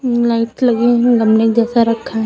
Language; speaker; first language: Hindi; native; Hindi